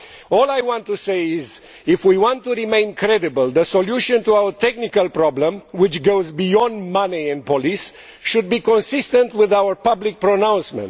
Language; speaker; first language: English; non-native, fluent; Romanian